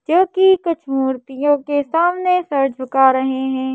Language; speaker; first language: Hindi; native; Hindi